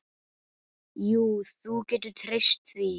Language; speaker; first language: Icelandic; native; Icelandic